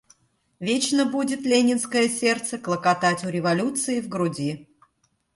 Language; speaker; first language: Russian; native; Russian